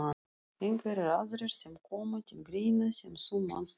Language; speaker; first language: Icelandic; non-native, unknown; Russian